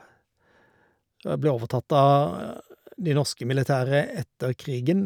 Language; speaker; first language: Norwegian; native; Norwegian